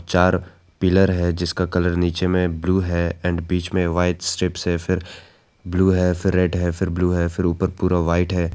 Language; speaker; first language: Hindi; non-native, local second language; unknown